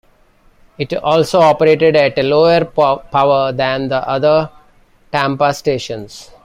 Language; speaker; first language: English; non-native, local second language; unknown